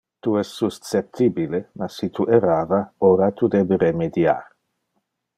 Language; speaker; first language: Interlingua; non-native, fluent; Dutch